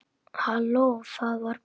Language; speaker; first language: Icelandic; native; Icelandic